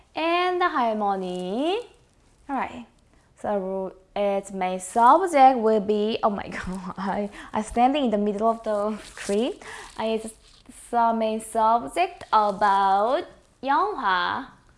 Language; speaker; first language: English; non-native, fluent; Korean